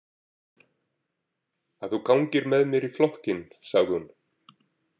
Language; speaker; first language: Icelandic; native; Icelandic